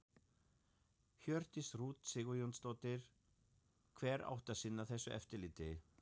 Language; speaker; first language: Icelandic; non-native, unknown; German